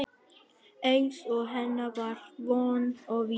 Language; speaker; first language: Icelandic; non-native, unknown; Vietnamese